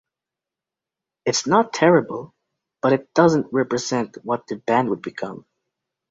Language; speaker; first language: English; native; English